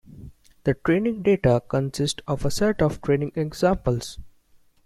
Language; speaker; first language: English; non-native, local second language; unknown